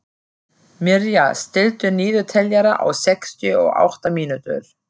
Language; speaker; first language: Icelandic; non-native, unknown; German